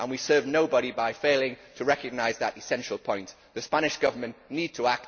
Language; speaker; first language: English; native; English